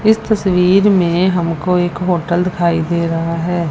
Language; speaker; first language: Hindi; non-native, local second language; Punjabi